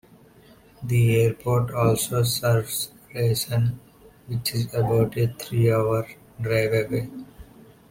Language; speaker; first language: English; non-native, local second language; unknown